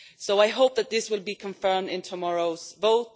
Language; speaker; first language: English; non-native, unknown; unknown